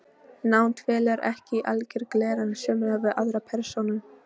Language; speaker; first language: Icelandic; non-native, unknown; Polish